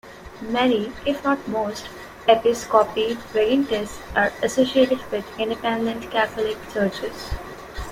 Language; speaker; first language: English; non-native, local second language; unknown